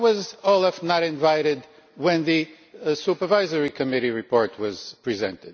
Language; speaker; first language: English; non-native, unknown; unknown